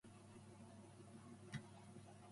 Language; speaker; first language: English; non-native, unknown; Japanese